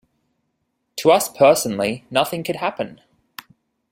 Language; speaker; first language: English; native; English